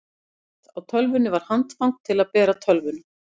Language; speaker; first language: Icelandic; native; Icelandic